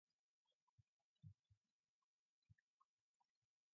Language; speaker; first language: English; non-native, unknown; Mongolian